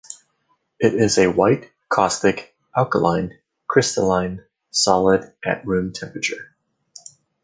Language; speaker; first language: English; native; English